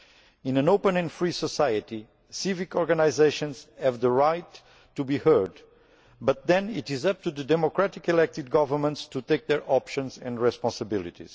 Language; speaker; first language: English; non-native, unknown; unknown